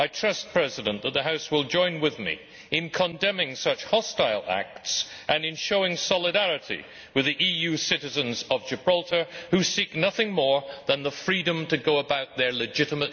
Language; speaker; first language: English; native; English